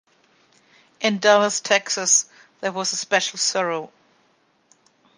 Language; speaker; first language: English; non-native, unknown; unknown